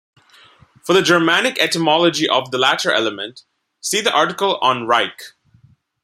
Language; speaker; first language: English; non-native, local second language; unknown